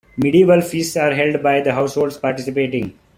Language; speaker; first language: English; non-native, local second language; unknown